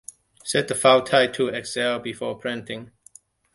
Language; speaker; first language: English; non-native, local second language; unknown